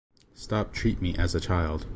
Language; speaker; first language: English; native; English